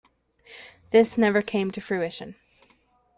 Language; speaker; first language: English; native; English